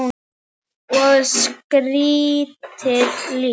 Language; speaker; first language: Icelandic; native; Icelandic